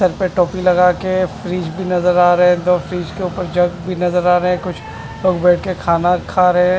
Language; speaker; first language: Hindi; non-native, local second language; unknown